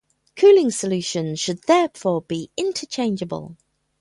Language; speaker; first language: English; native; English